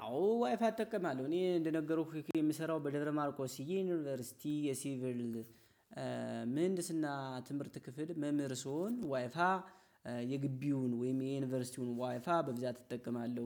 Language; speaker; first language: Amharic; native; Amharic